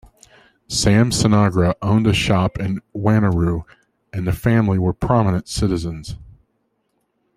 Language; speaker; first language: English; native; English